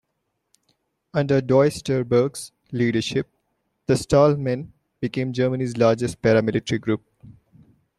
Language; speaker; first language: English; non-native, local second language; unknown